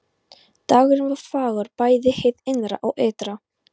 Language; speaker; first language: Icelandic; non-native, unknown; Polish